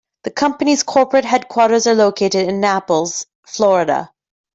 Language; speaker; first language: English; native; English